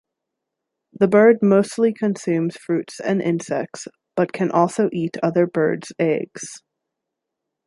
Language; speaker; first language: English; native; English